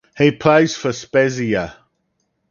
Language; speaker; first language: English; native; English